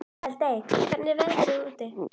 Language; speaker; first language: Icelandic; native; Icelandic